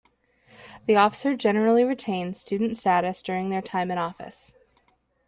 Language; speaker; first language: English; native; English